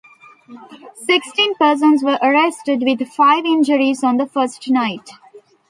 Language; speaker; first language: English; non-native, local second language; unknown